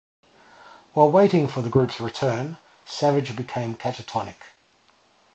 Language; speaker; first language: English; native; English